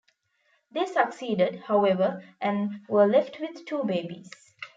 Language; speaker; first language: English; non-native, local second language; Tamil